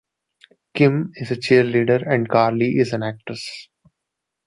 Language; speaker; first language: English; non-native, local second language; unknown